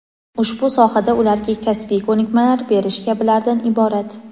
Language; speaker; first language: Uzbek; native; Uzbek